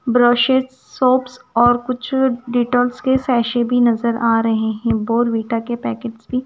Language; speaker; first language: Hindi; non-native, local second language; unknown